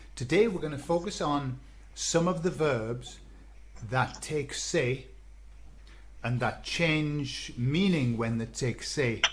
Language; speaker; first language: English; native; English